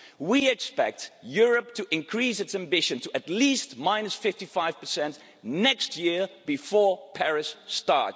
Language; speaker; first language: English; non-native, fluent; Dutch